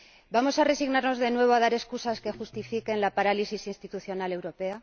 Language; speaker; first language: Spanish; native; Spanish